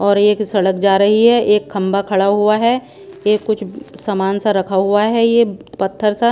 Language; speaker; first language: Hindi; non-native, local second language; Punjabi